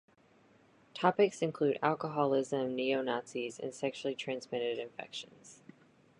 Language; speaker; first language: English; native; English